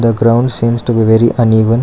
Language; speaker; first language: English; non-native, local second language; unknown